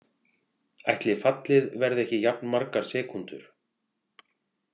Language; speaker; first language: Icelandic; native; Icelandic